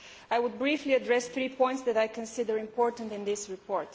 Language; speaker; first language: English; non-native, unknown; Bulgarian